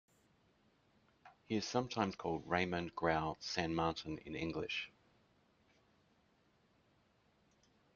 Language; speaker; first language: English; native; English